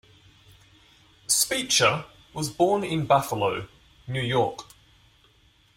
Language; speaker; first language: English; native; English